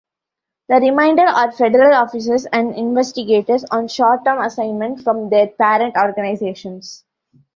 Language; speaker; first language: English; non-native, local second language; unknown